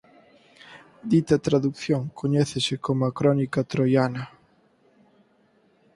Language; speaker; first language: Galician; native; Galician